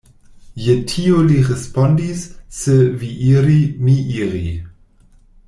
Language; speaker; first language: Esperanto; non-native, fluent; German